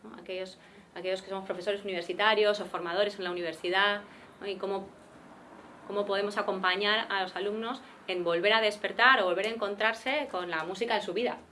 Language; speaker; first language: Spanish; native; Spanish